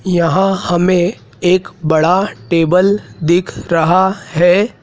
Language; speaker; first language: Hindi; native; Hindi